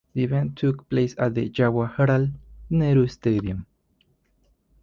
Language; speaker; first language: English; non-native, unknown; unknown